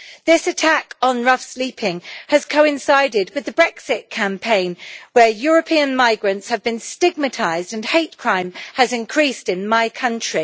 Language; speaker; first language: English; native; English